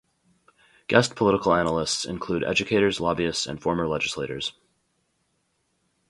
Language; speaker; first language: English; native; English